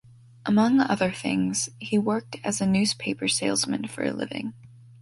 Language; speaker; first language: English; native; English